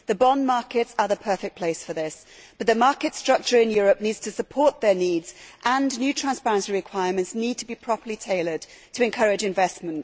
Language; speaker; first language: English; native; English